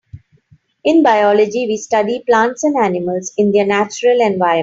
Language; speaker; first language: English; non-native, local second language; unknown